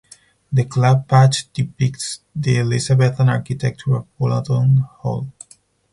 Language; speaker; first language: English; non-native, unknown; Spanish